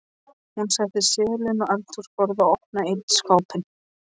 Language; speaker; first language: Icelandic; non-native, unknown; Polish